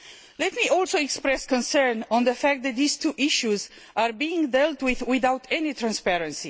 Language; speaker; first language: English; non-native, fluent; Romanian